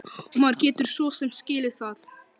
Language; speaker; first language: Icelandic; native; Icelandic